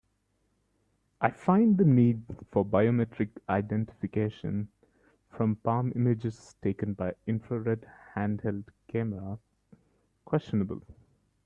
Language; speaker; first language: English; non-native, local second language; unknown